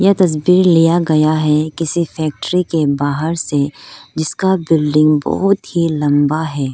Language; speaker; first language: Hindi; non-native, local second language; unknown